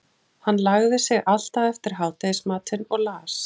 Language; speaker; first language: Icelandic; native; Icelandic